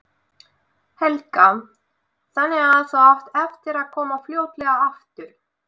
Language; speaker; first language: Icelandic; non-native, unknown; Russian